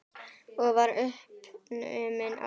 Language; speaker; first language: Icelandic; native; Icelandic